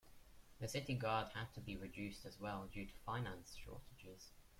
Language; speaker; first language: English; native; English